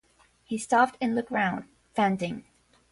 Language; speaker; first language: English; non-native, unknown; Portuguese